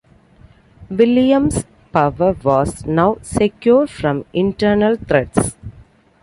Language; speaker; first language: English; non-native, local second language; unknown